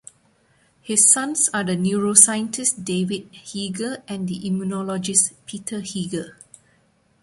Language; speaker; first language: English; non-native, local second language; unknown